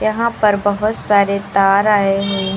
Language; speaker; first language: Hindi; native; Hindi